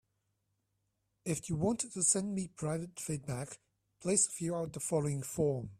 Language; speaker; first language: English; non-native, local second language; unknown